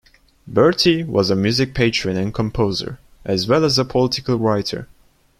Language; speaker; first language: English; non-native, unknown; Turkish